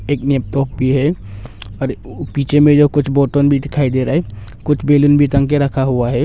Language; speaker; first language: Hindi; non-native, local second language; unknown